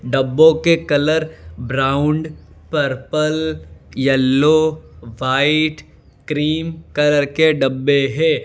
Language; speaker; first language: Hindi; non-native, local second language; Gujarati